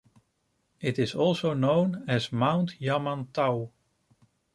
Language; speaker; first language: English; non-native, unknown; Dutch